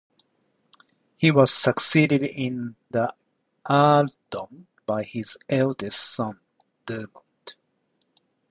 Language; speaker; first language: English; non-native, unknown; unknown